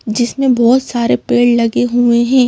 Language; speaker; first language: Hindi; native; Hindi